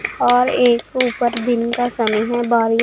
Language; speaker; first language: Hindi; non-native, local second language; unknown